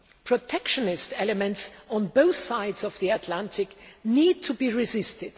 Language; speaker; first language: English; non-native, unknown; German